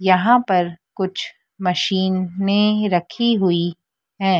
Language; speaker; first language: Hindi; native; Hindi